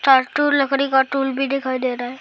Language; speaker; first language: Hindi; non-native, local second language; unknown